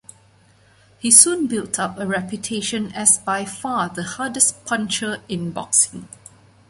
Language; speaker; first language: English; non-native, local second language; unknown